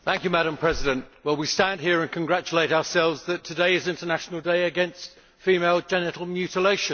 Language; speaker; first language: English; native; English